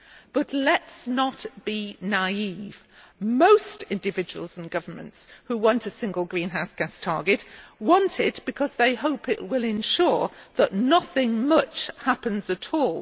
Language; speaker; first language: English; native; English